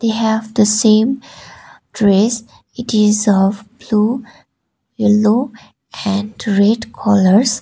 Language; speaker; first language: English; non-native, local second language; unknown